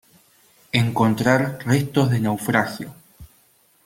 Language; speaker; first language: Spanish; native; Spanish